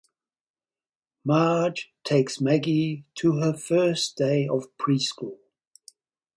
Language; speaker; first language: English; native; English